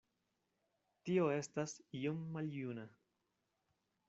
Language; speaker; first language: Esperanto; non-native, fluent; Spanish